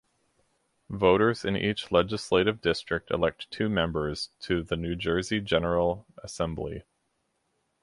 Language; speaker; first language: English; native; English